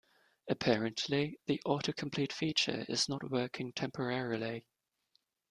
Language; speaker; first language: English; non-native, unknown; German